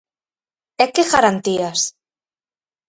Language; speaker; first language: Galician; native; Galician